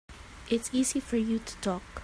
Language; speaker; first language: English; non-native, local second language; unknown